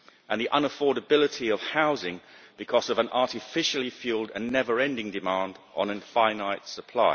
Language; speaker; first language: English; native; English